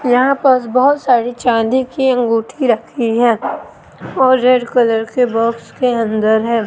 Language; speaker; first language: Hindi; native; Hindi